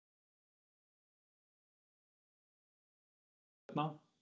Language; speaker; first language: Icelandic; non-native, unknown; German